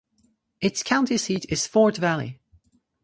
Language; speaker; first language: English; non-native, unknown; French